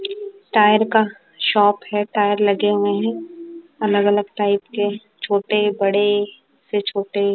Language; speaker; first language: Hindi; non-native, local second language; Punjabi